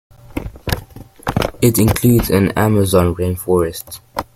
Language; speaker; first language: English; native; English